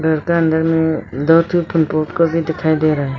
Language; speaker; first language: Hindi; non-native, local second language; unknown